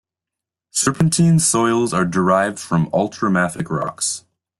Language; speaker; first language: English; native; English